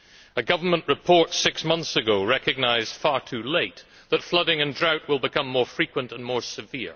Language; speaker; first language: English; native; English